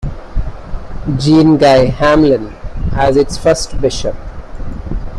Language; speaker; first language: English; non-native, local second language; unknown